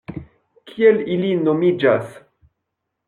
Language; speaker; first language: Esperanto; non-native, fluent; French